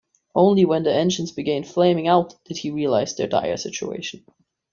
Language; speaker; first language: English; non-native, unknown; German